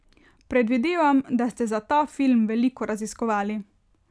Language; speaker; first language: Slovenian; native; Slovenian